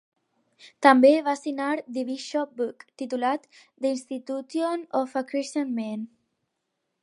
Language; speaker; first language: Catalan; non-native, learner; Spanish